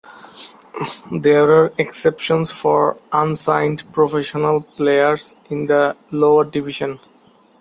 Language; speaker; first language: English; non-native, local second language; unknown